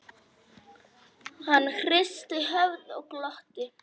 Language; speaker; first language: Icelandic; non-native, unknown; Polish